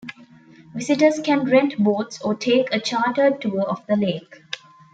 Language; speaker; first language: English; non-native, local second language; Tamil